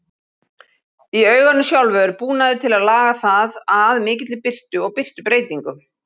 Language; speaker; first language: Icelandic; native; Icelandic